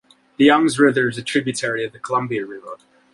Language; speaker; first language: English; native; English